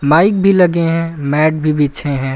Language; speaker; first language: Hindi; native; Hindi